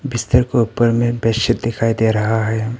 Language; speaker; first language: Hindi; non-native, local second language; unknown